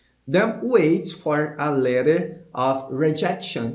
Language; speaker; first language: English; non-native, fluent; Portuguese